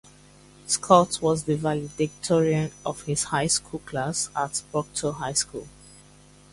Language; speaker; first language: English; native; English